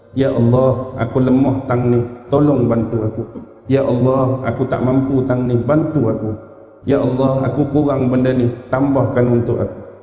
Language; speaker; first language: Malay; native; Malay